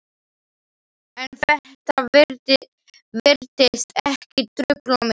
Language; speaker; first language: Icelandic; non-native, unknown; Slovak